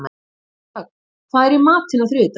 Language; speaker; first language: Icelandic; native; Icelandic